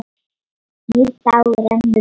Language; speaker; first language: Icelandic; non-native, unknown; Lithuanian